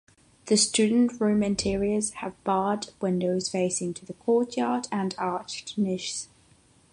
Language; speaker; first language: English; non-native, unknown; Catalan